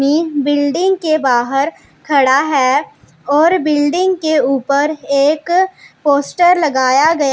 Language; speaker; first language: Hindi; non-native, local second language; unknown